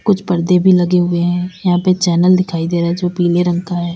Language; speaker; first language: Hindi; native; Hindi